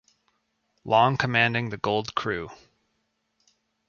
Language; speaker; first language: English; native; English